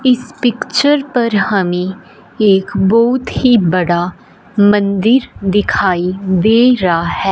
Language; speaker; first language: Hindi; non-native, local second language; Punjabi